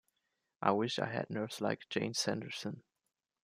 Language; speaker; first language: English; non-native, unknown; German